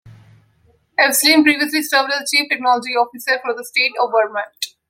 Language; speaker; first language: English; non-native, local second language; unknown